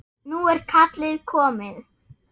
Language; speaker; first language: Icelandic; non-native, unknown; German